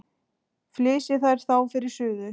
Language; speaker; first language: Icelandic; native; Icelandic